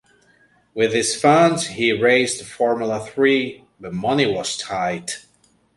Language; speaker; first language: English; native; English